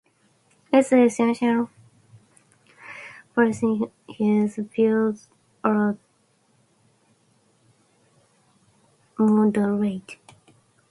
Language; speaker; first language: English; non-native, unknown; Japanese